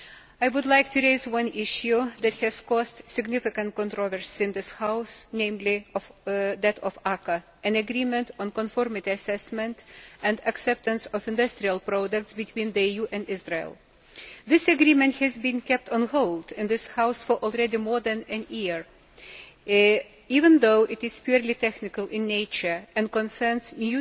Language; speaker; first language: English; non-native, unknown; Lithuanian